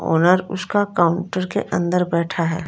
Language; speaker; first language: Hindi; non-native, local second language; Punjabi